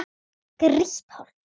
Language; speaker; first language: Icelandic; native; Icelandic